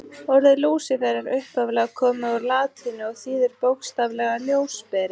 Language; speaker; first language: Icelandic; native; Icelandic